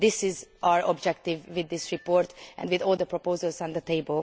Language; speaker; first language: English; non-native, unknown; Hungarian